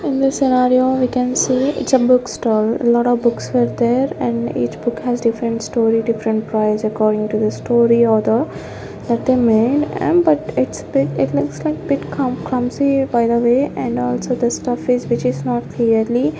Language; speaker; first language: English; non-native, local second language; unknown